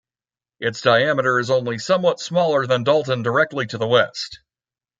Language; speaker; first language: English; native; English